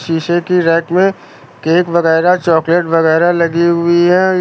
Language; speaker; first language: Hindi; native; Hindi